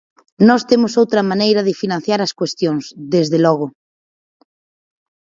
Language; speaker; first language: Galician; native; Galician